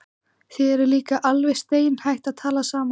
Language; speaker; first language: Icelandic; native; Icelandic